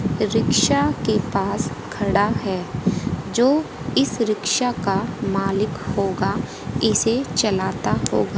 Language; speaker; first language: Hindi; native; Hindi